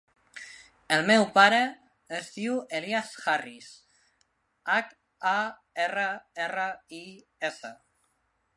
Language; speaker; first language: Catalan; non-native, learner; Spanish